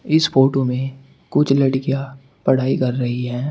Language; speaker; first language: Hindi; native; Hindi